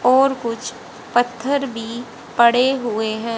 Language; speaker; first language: Hindi; native; Hindi